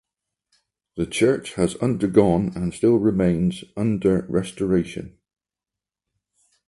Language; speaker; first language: English; native; English